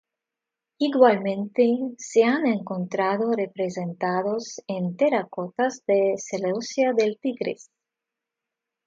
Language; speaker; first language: Spanish; non-native, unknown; Russian